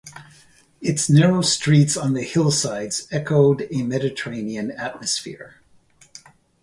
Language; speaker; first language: English; native; English